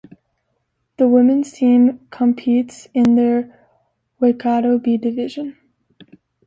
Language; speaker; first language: English; native; English